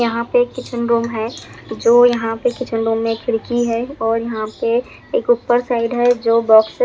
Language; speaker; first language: Hindi; non-native, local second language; Punjabi